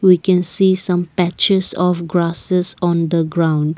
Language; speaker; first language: English; non-native, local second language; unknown